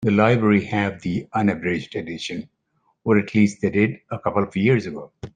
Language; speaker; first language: English; non-native, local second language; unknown